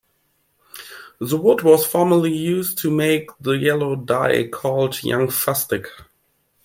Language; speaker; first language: English; non-native, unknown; German